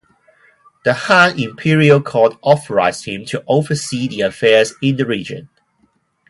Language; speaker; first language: English; non-native, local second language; Cantonese